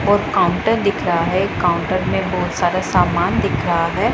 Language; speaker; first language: Hindi; non-native, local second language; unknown